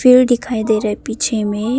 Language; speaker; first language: Hindi; non-native, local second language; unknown